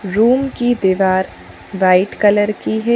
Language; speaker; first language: Hindi; native; Hindi